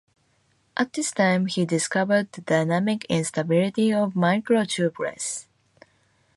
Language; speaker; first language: English; non-native, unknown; Japanese